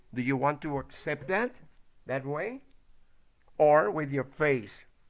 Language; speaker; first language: English; non-native, fluent; Spanish